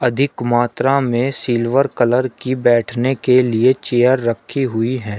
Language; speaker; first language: Hindi; native; Hindi